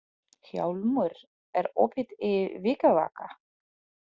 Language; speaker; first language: Icelandic; non-native, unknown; Polish